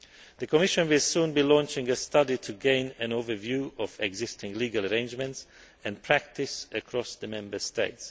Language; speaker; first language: English; non-native, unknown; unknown